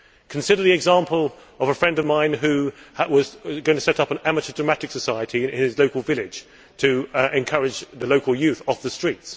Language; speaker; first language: English; native; English